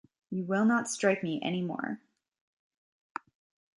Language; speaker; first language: English; native; English